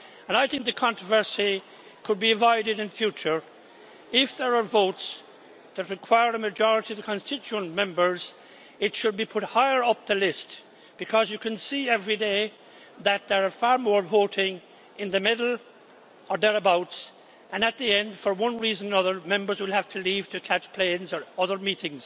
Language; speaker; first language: English; native; English